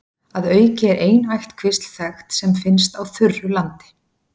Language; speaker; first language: Icelandic; native; Icelandic